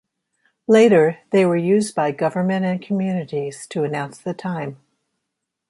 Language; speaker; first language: English; native; English